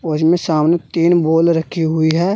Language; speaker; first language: Hindi; native; Hindi